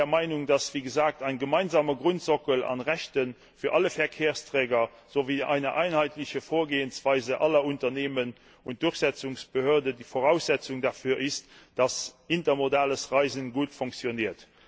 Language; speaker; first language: German; non-native, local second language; Luxembourgish